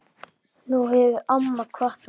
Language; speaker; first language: Icelandic; native; Icelandic